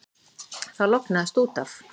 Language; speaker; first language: Icelandic; native; Icelandic